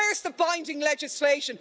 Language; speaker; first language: English; native; English